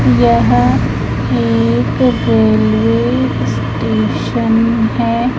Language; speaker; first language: Hindi; native; Hindi